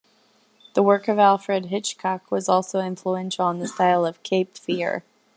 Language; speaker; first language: English; native; English